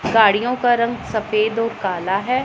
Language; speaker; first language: Hindi; non-native, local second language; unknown